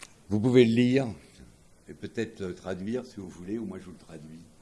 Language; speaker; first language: French; native; French